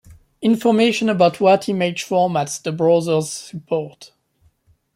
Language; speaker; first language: English; non-native, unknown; French